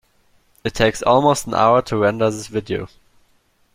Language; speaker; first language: English; non-native, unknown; German